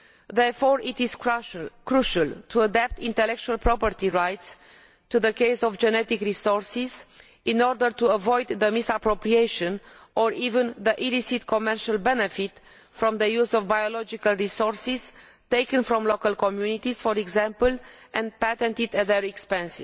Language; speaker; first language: English; non-native, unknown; Romanian